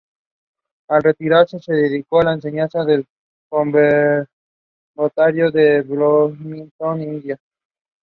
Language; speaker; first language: English; non-native, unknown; Spanish